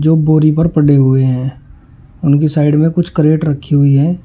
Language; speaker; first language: Hindi; native; Hindi